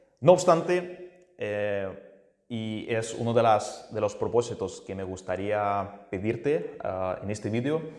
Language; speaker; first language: Spanish; non-native, fluent; Russian